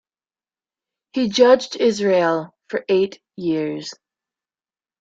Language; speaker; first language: English; native; English